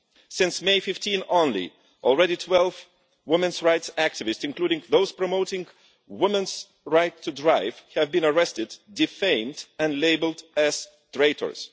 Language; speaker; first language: English; non-native, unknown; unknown